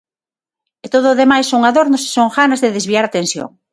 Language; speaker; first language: Galician; non-native, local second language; Spanish